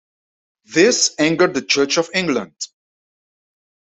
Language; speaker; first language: English; non-native, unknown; Dutch